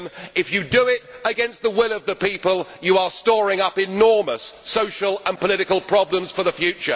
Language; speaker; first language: English; native; English